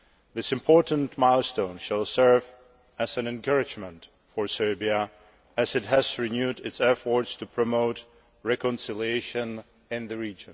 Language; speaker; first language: English; non-native, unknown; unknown